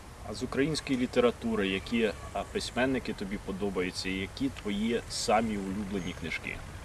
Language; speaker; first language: Ukrainian; native; Ukrainian